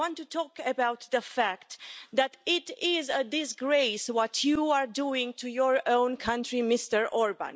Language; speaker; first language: English; non-native, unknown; Romanian